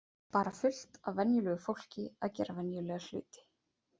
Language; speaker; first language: Icelandic; native; Icelandic